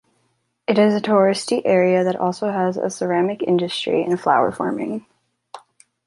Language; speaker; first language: English; native; English